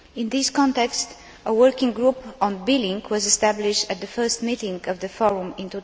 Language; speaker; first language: English; non-native, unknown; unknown